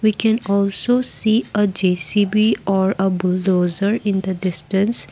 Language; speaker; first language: English; non-native, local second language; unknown